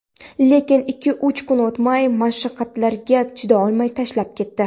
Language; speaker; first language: Uzbek; non-native, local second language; Kara-Kalpak